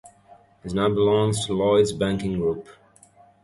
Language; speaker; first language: English; native; English